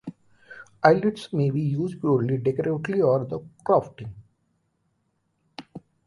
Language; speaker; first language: English; non-native, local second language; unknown